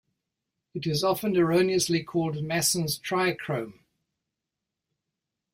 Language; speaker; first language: English; native; English